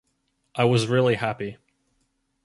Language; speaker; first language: English; native; English